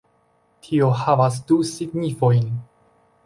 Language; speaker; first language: Esperanto; non-native, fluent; Chinese